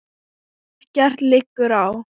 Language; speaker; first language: Icelandic; non-native, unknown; Thai